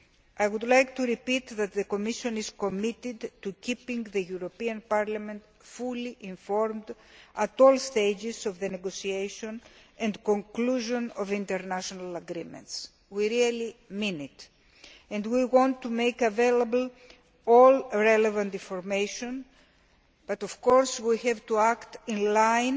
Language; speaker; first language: English; non-native, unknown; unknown